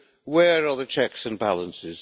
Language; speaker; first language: English; non-native, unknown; Hungarian